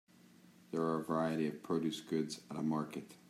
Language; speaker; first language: English; native; English